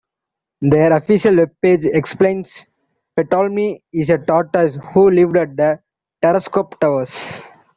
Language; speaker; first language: English; non-native, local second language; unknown